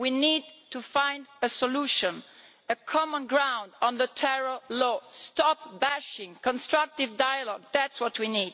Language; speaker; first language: English; non-native, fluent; Italian